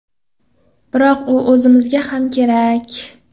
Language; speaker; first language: Uzbek; non-native, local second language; Kara-Kalpak